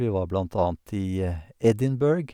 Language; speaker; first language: Norwegian; native; Norwegian